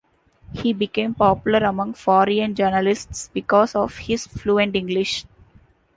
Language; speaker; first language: English; non-native, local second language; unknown